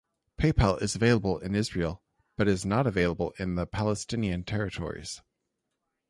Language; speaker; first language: English; native; English